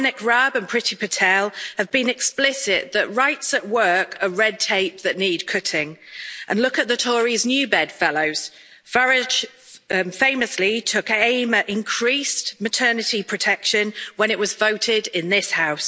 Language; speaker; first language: English; native; English